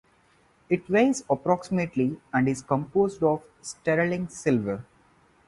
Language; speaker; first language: English; non-native, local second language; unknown